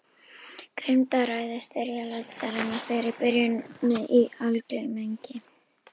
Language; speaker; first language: Icelandic; native; Icelandic